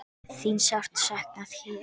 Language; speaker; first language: Icelandic; native; Icelandic